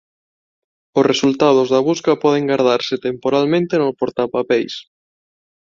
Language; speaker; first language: Galician; non-native, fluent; Spanish